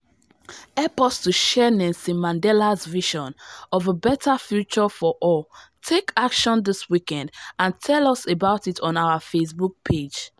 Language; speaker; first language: English; non-native, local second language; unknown